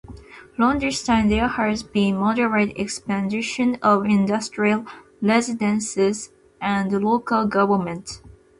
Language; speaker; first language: English; non-native, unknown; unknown